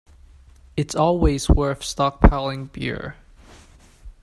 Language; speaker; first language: English; non-native, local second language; Cantonese